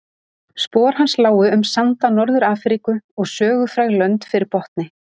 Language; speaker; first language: Icelandic; native; Icelandic